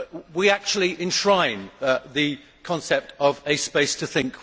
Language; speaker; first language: English; native; English